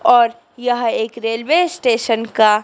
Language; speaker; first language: Hindi; native; Hindi